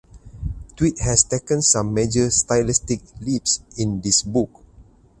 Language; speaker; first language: English; non-native, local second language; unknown